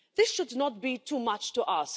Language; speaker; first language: English; non-native, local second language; Maltese